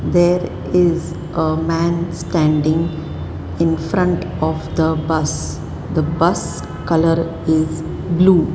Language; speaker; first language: English; non-native, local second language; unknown